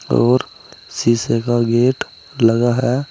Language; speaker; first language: Hindi; native; Hindi